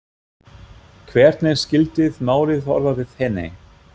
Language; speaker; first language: Icelandic; non-native, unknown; German